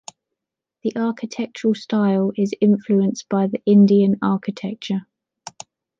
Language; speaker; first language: English; native; English